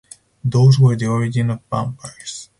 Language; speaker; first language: English; non-native, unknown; Spanish